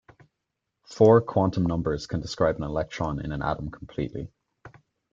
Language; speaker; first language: English; native; English